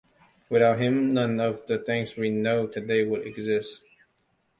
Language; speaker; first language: English; non-native, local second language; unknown